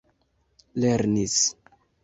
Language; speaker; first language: Esperanto; non-native, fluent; Kinyarwanda